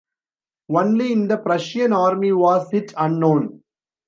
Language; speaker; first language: English; non-native, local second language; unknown